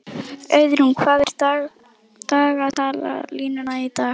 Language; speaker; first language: Icelandic; native; Icelandic